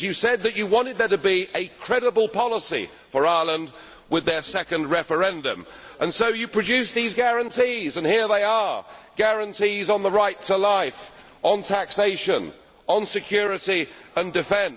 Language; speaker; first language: English; native; English